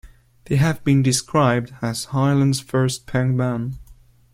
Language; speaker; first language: English; non-native, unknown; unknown